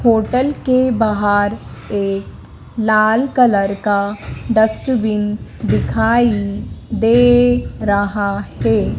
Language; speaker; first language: Hindi; native; Hindi